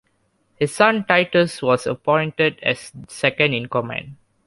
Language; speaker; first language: English; non-native, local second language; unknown